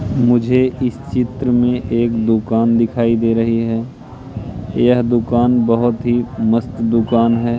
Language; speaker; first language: Hindi; native; Hindi